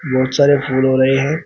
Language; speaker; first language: Hindi; native; Hindi